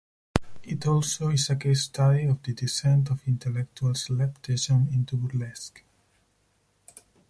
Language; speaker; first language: English; non-native, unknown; Spanish